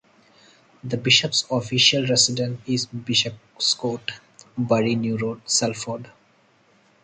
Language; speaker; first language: English; non-native, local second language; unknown